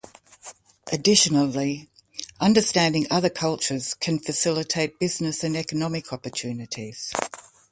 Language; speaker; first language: English; native; English